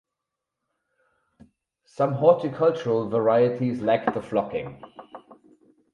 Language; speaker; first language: English; non-native, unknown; German